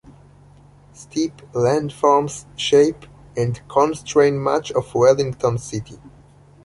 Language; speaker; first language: English; native; English